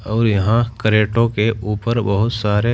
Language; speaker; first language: Hindi; native; Hindi